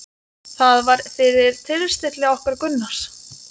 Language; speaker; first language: Icelandic; non-native, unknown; Lithuanian